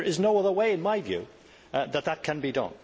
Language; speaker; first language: English; native; English